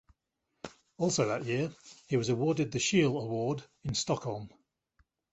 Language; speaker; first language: English; native; English